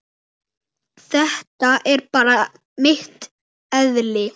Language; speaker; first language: Icelandic; native; Icelandic